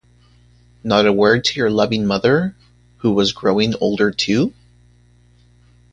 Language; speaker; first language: English; native; English